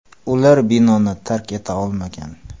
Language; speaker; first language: Uzbek; non-native, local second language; Kara-Kalpak